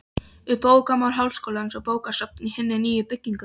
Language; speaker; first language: Icelandic; non-native, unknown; Polish